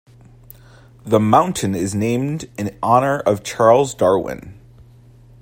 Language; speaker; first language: English; native; English